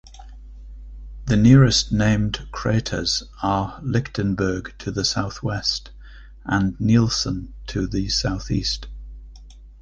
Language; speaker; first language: English; native; English